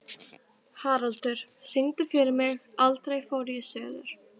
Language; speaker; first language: Icelandic; native; Icelandic